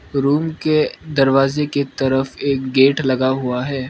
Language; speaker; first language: Hindi; non-native, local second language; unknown